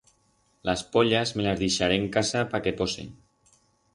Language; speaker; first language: Aragonese; non-native, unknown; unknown